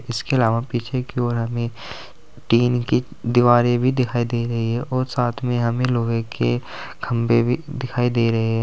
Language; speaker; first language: Hindi; native; Hindi